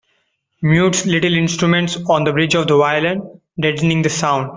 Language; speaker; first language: English; non-native, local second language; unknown